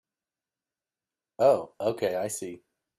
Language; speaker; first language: English; native; English